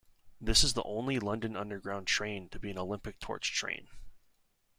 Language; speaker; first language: English; native; English